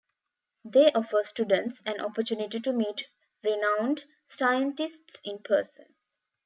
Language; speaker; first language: English; non-native, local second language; Tamil